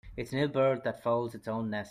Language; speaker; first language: English; native; English